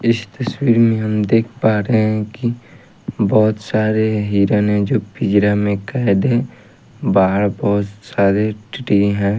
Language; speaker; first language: Hindi; native; Hindi